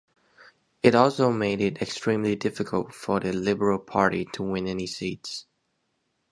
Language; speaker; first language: English; native; English